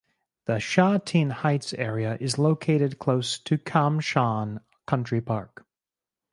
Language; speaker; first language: English; native; English